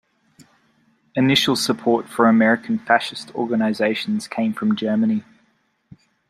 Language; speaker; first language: English; native; English